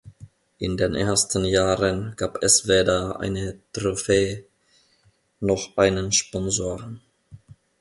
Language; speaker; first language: German; non-native, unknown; Finnish